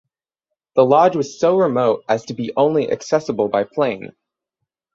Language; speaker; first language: English; native; English